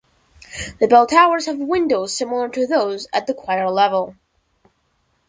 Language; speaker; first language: English; non-native, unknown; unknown